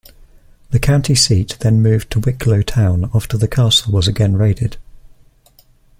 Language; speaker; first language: English; native; English